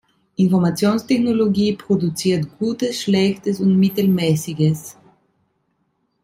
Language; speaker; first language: German; non-native, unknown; Italian